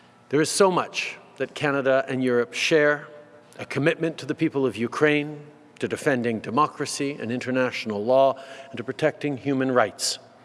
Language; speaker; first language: English; early bilingual, other home language; French